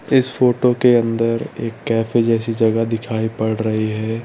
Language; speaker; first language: Hindi; non-native, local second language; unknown